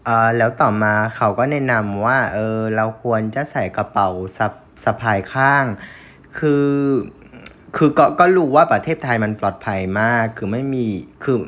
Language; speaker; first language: Thai; non-native, fluent; Vietnamese